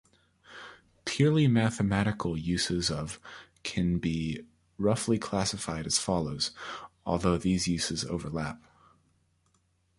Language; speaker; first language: English; native; English